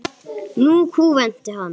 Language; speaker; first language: Icelandic; non-native, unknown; English